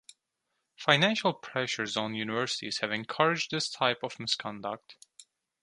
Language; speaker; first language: English; non-native, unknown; Turkish